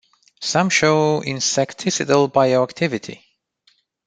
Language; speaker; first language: English; non-native, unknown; Romanian